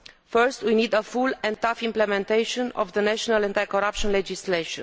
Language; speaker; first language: English; non-native, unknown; Romanian